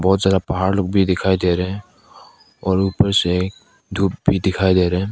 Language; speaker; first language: Hindi; non-native, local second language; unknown